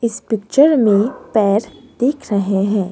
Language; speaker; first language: Hindi; non-native, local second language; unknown